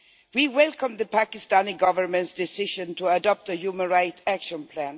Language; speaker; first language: English; non-native, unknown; Swedish